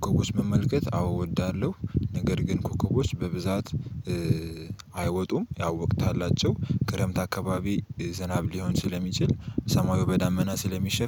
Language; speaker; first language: Amharic; native; Amharic